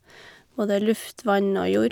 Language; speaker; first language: Norwegian; native; Norwegian